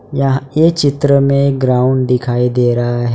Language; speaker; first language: Hindi; non-native, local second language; Gujarati